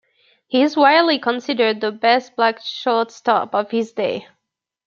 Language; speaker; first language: English; native; English